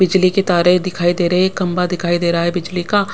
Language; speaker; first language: Hindi; non-native, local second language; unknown